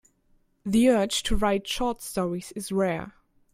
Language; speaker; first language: English; non-native, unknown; German